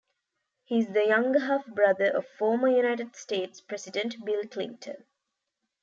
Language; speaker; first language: English; non-native, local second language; Tamil